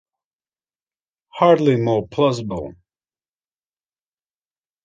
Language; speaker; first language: English; non-native, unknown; Russian